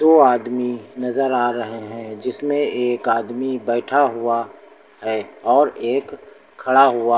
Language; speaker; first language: Hindi; native; Hindi